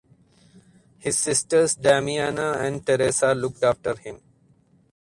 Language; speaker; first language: English; non-native, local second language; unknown